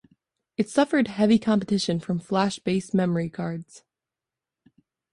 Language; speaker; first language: English; native; English